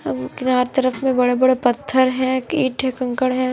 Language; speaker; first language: Hindi; non-native, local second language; Punjabi